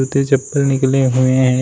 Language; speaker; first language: Hindi; native; Hindi